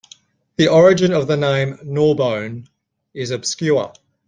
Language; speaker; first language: English; native; English